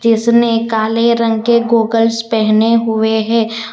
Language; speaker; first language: Hindi; non-native, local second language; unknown